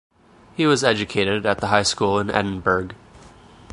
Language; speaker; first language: English; native; English